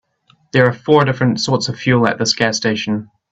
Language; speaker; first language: English; native; English